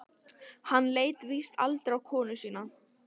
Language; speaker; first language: Icelandic; non-native, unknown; Italian